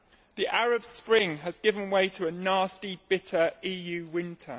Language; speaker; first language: English; native; English